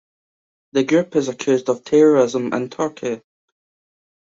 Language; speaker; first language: English; native; English